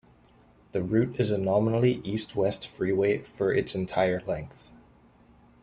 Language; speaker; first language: English; native; English